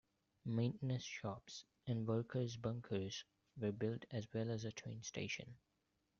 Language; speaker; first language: English; non-native, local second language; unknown